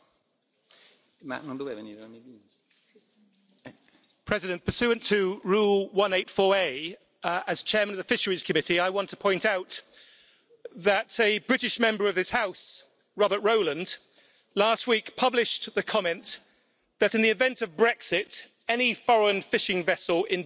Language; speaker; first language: English; native; English